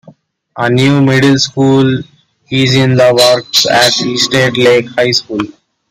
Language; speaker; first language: English; non-native, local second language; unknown